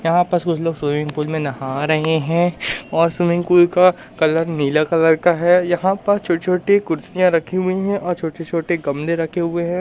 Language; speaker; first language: Hindi; native; Hindi